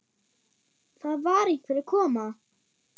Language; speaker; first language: Icelandic; non-native, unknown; German